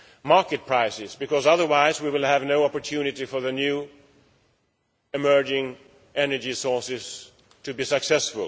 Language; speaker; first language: English; non-native, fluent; Swedish